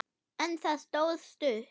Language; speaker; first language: Icelandic; non-native, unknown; German